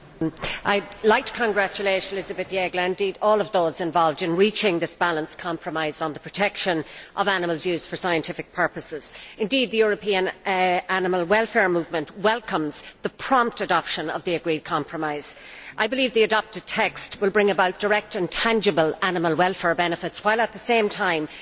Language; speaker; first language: English; native; English